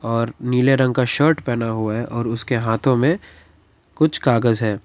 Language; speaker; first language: Hindi; non-native, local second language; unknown